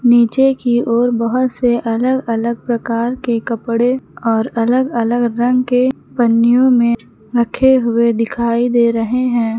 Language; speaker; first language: Hindi; native; Hindi